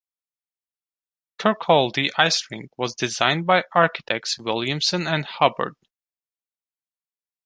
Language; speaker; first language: English; non-native, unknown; Turkish